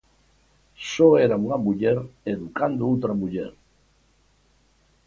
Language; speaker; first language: Galician; native; Galician